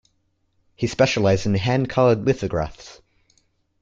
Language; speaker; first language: English; native; English